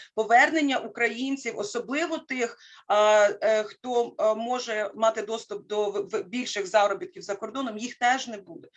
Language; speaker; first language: Ukrainian; native; Ukrainian